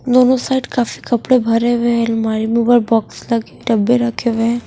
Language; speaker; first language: Hindi; non-native, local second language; Punjabi